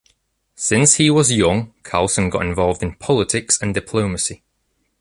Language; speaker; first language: English; native; English